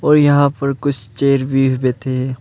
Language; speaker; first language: Hindi; non-native, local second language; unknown